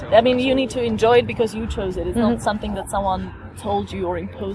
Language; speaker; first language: English; non-native, fluent; Slovak